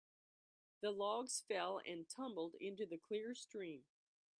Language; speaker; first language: English; native; English